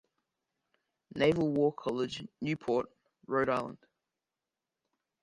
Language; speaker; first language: English; native; English